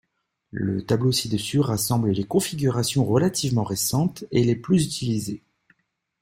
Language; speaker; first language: French; native; French